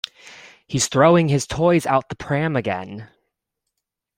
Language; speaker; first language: English; native; English